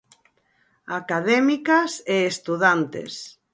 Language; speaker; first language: Galician; native; Galician